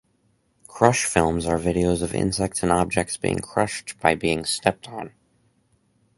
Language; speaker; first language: English; native; English